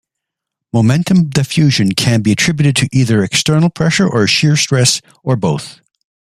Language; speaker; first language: English; native; English